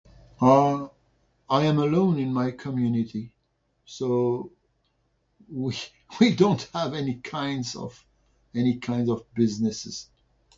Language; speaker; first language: English; non-native, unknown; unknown